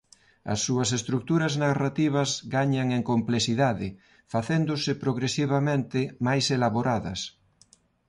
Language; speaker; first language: Galician; non-native, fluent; Spanish